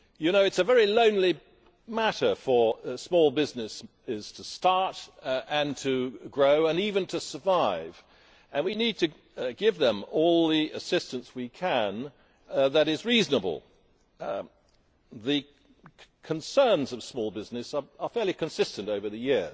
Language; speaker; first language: English; native; English